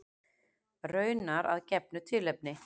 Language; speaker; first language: Icelandic; native; Icelandic